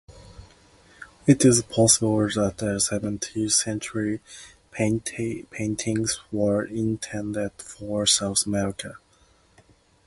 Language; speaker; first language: English; non-native, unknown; Japanese